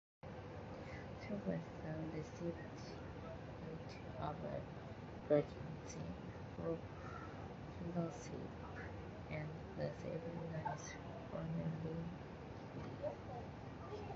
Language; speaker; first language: English; non-native, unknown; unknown